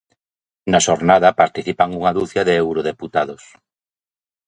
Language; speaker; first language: Galician; native; Galician